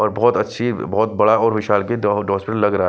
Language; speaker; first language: Hindi; non-native, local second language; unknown